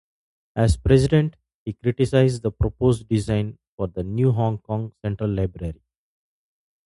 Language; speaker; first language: English; non-native, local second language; Tamil